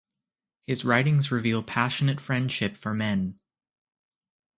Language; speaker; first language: English; native; English